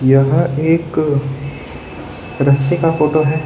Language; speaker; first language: Hindi; non-native, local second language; Gujarati